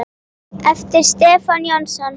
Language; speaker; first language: Icelandic; native; Icelandic